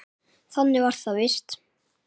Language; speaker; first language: Icelandic; native; Icelandic